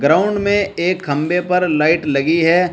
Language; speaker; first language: Hindi; native; Hindi